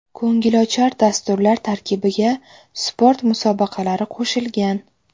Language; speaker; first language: Uzbek; native; Uzbek